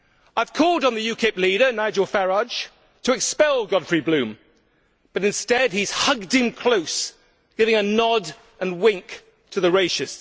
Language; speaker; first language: English; native; English